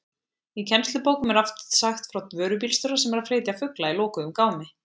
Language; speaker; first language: Icelandic; native; Icelandic